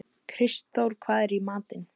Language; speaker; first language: Icelandic; native; Icelandic